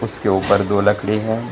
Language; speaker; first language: Hindi; non-native, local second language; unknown